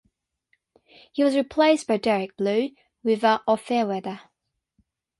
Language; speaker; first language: English; non-native, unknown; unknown